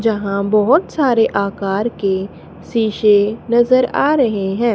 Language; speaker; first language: Hindi; native; Hindi